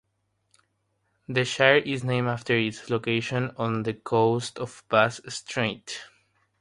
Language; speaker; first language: English; non-native, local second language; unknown